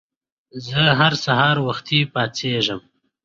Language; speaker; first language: English; non-native, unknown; Pashto